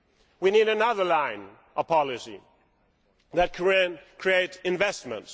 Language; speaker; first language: English; non-native, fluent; Swedish